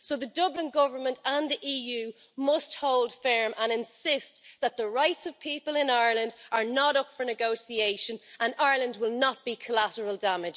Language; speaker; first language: English; native; English